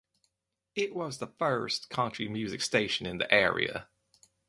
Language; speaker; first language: English; native; English